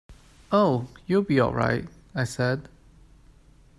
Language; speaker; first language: English; non-native, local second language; Cantonese